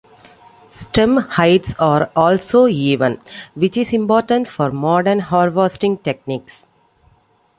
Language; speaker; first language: English; non-native, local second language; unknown